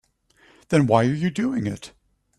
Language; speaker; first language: English; native; English